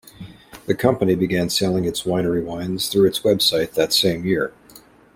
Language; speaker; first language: English; native; English